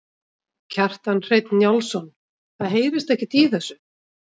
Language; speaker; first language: Icelandic; native; Icelandic